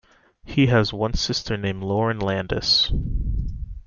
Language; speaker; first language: English; native; English